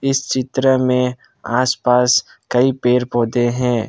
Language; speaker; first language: Hindi; non-native, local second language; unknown